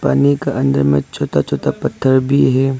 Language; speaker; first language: Hindi; non-native, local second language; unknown